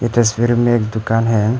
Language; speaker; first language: Hindi; non-native, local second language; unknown